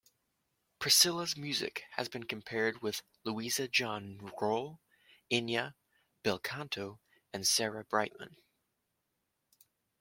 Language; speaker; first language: English; native; English